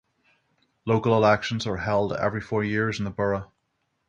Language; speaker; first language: English; native; English